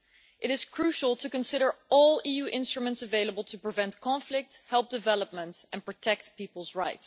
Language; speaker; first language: English; non-native, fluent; Dutch